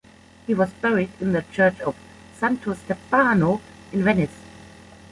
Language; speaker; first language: English; non-native, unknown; German